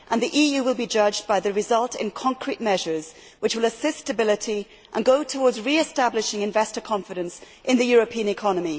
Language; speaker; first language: English; native; English